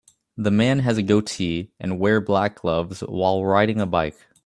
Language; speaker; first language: English; native; English